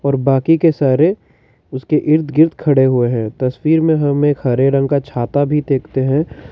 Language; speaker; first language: Hindi; non-native, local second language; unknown